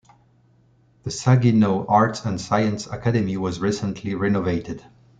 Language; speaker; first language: English; non-native, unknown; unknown